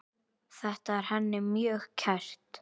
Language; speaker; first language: Icelandic; native; Icelandic